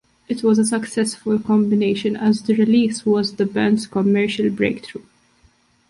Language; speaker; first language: English; non-native, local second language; Maltese